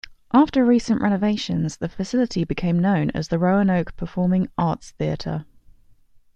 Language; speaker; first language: English; native; English